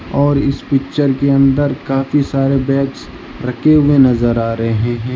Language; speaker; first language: Hindi; non-native, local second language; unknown